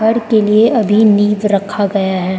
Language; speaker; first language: Hindi; non-native, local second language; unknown